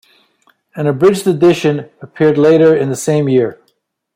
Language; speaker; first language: English; native; English